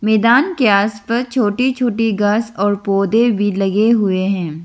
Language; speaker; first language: Hindi; non-native, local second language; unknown